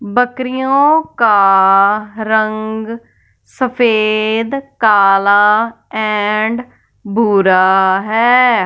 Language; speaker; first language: Hindi; non-native, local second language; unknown